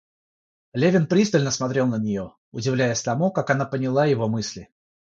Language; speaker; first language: Russian; non-native, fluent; Georgian